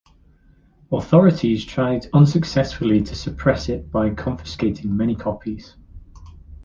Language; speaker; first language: English; native; English